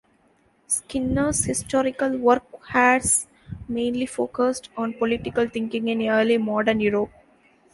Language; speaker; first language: English; non-native, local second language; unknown